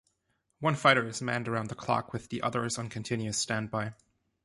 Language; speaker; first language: English; non-native, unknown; German